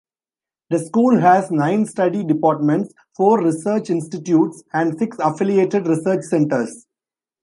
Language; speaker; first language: English; non-native, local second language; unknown